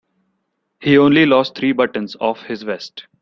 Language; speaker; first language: English; non-native, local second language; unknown